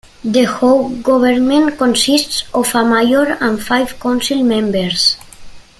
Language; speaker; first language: English; non-native, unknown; Catalan